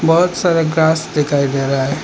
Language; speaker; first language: Hindi; non-native, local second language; Bangla